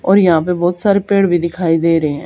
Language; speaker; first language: Hindi; native; Hindi